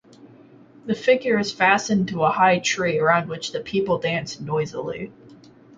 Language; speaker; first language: English; native; English